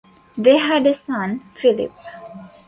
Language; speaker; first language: English; non-native, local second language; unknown